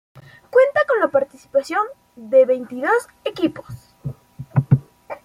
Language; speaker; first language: Spanish; native; Spanish